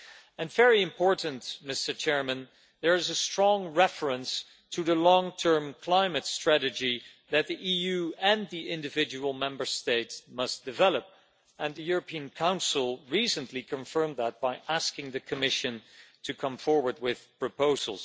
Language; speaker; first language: English; non-native, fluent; Dutch